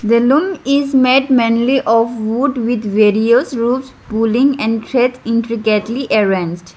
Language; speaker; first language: English; non-native, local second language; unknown